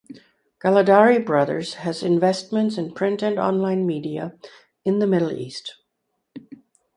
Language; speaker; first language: English; native; English